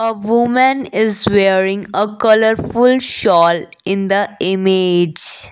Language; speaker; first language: English; non-native, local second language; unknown